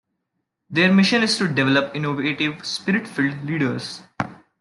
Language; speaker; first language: English; non-native, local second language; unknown